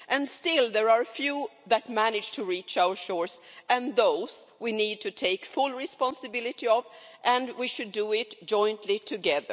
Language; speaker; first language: English; non-native, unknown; Swedish